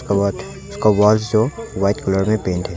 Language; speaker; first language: Hindi; non-native, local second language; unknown